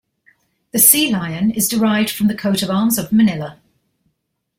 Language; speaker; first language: English; native; English